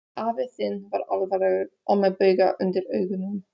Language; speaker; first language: Icelandic; non-native, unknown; Polish